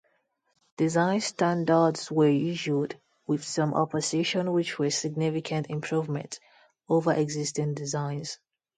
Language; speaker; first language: English; non-native, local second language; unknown